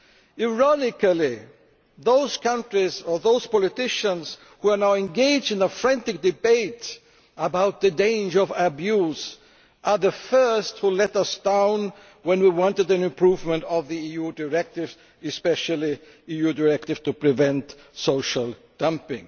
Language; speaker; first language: English; non-native, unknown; German